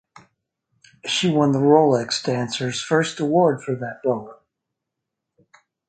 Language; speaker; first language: English; native; English